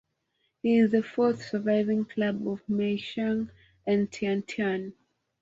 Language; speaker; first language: English; non-native, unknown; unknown